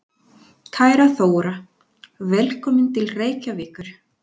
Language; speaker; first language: Icelandic; non-native, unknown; Spanish